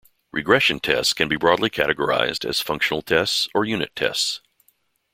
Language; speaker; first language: English; native; English